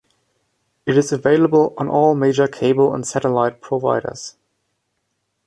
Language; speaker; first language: English; non-native, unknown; German